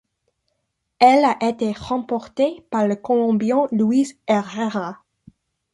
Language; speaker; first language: French; non-native, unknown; English